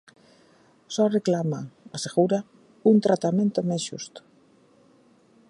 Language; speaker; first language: Galician; native; Galician